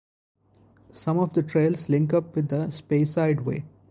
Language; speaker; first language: English; non-native, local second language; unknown